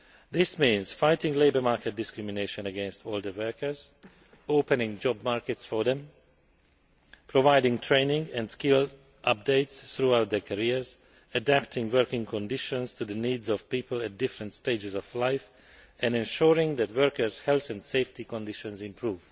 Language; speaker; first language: English; non-native, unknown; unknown